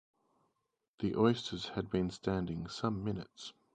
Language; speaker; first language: English; native; English